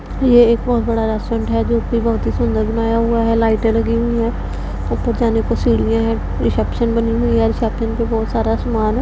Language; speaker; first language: Hindi; non-native, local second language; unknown